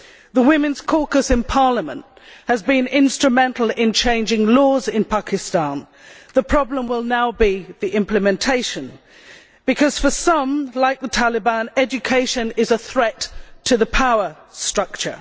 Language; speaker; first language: English; native; English